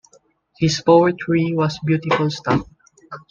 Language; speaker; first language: English; non-native, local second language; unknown